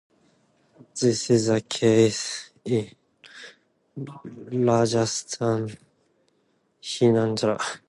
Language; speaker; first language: English; non-native, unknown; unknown